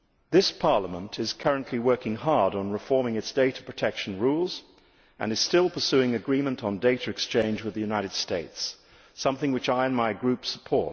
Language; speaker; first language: English; native; English